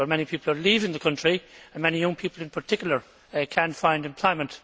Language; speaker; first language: English; native; English